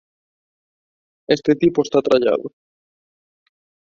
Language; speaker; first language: Galician; non-native, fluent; Spanish